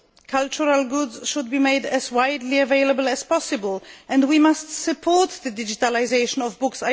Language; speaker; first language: English; non-native, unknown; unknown